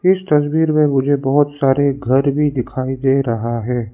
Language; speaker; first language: Hindi; non-native, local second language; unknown